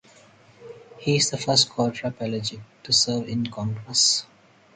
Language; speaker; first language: English; non-native, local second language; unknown